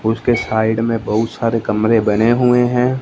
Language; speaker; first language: Hindi; non-native, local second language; Punjabi